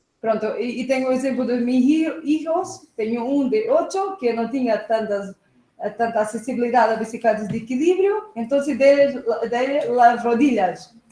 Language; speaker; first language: Spanish; non-native, related language; Portuguese